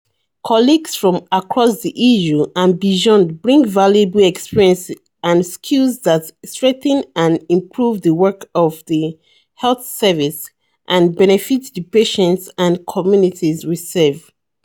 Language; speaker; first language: English; non-native, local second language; Yoruba